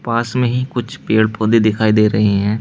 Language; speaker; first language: Hindi; native; Hindi